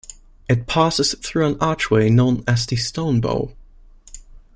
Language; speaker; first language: English; non-native, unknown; German